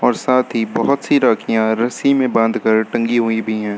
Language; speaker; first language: Hindi; native; Hindi